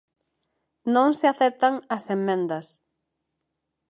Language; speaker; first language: Galician; non-native, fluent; Spanish